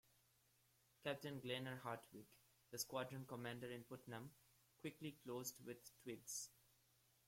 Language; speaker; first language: English; non-native, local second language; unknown